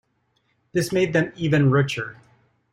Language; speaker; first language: English; native; English